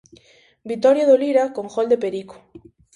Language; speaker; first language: Galician; native; Galician